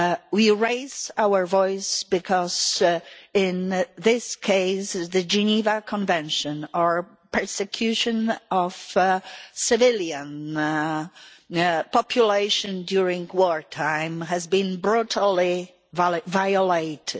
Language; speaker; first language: English; non-native, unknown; Polish